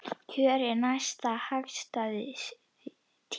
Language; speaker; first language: Icelandic; native; Icelandic